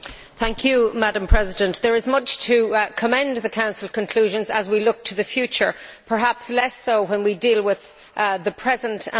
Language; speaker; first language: English; native; English